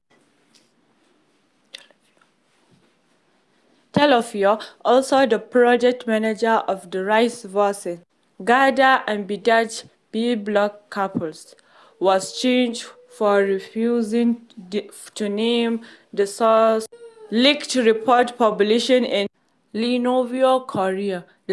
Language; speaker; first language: English; non-native, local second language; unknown